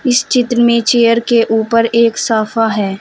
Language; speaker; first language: Hindi; native; Hindi